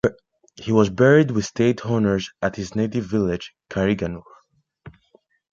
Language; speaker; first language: English; non-native, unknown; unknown